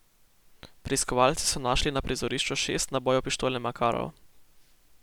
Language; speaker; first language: Slovenian; native; Slovenian